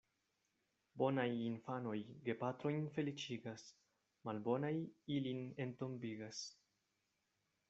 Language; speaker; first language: Esperanto; non-native, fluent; Spanish